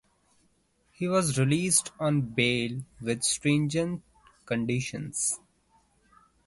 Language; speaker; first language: English; non-native, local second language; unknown